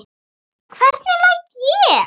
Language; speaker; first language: Icelandic; native; Icelandic